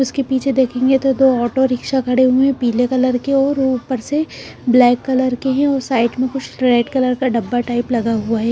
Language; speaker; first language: Hindi; non-native, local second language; Punjabi